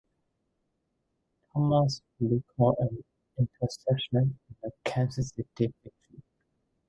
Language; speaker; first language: English; non-native, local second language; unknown